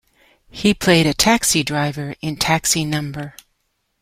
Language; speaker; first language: English; native; English